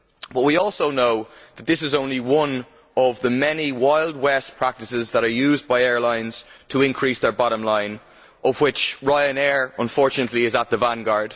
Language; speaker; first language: English; native; English